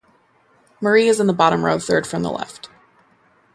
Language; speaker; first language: English; native; English